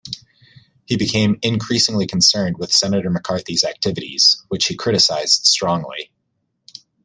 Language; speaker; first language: English; native; English